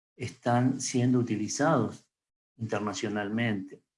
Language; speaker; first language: Spanish; native; Spanish